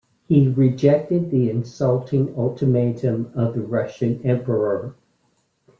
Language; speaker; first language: English; native; English